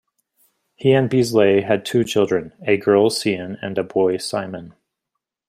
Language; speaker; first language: English; native; English